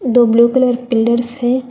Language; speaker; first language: Hindi; non-native, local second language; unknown